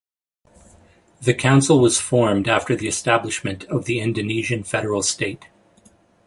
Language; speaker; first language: English; native; English